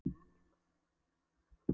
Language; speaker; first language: Icelandic; non-native, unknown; Polish